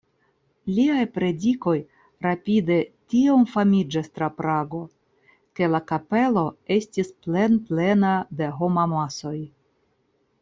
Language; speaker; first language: Esperanto; non-native, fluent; Russian